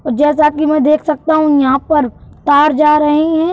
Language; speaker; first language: Hindi; native; Hindi